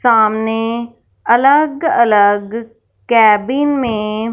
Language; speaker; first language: Hindi; non-native, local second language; Punjabi